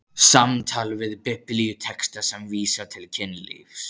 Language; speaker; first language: Icelandic; native; Icelandic